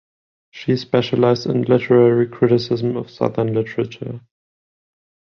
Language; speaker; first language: English; non-native, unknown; German